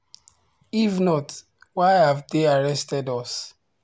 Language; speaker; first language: English; non-native, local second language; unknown